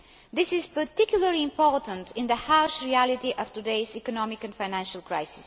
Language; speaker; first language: English; non-native, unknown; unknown